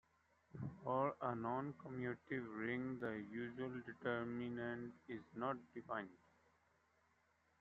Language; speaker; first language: English; non-native, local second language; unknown